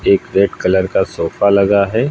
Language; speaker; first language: Hindi; native; Hindi